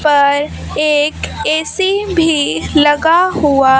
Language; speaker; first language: Hindi; non-native, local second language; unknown